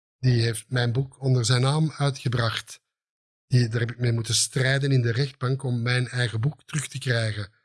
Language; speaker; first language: Dutch; native; Dutch